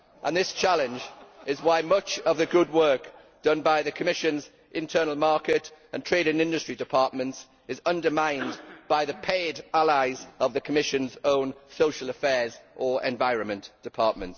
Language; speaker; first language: English; native; English